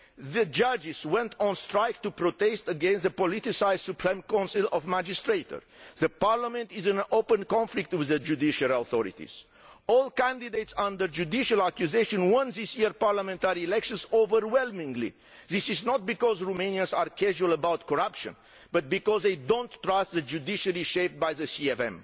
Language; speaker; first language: English; non-native, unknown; Romanian